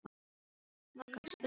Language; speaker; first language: Icelandic; non-native, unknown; Filipino